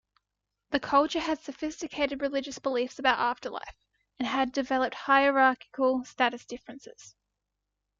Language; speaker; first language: English; native; English